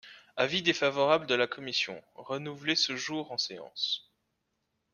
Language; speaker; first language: French; native; French